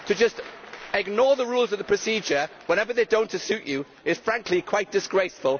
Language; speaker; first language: English; native; English